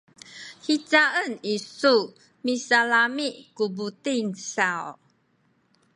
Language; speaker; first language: Sakizaya; non-native, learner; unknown